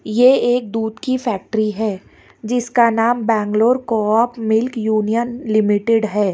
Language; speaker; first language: Hindi; non-native, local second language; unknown